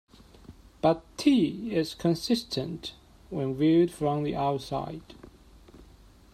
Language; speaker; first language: English; non-native, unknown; Chinese